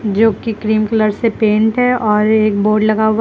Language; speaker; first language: Hindi; native; Hindi